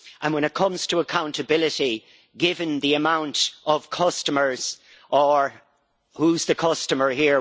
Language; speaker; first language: English; native; English